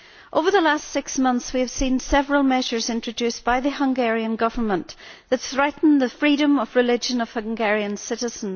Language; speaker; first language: English; native; English